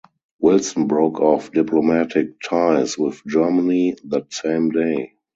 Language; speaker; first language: English; non-native, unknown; German